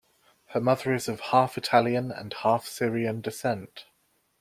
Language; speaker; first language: English; native; English